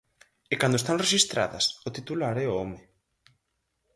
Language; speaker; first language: Galician; native; Galician